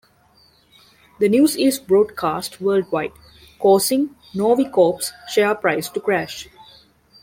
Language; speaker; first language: English; non-native, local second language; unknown